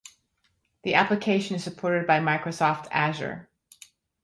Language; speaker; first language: English; native; English